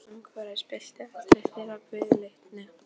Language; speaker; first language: Icelandic; non-native, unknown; Polish